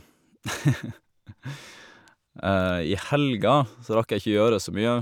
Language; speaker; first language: Norwegian; native; Norwegian